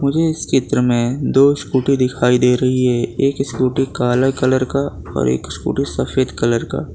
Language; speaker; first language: Hindi; non-native, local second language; Gujarati